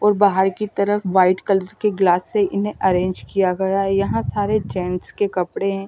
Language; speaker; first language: Hindi; native; Hindi